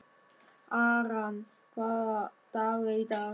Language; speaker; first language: Icelandic; non-native, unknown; German